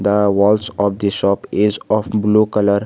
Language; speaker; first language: English; non-native, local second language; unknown